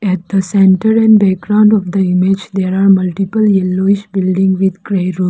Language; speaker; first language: English; non-native, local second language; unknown